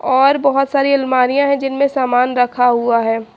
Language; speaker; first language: Hindi; native; Hindi